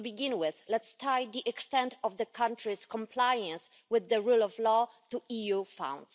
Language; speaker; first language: English; non-native, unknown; Polish